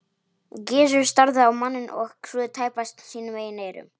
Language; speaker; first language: Icelandic; non-native, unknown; Polish